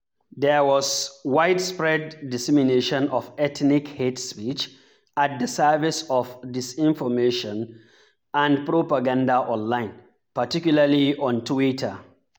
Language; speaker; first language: English; non-native, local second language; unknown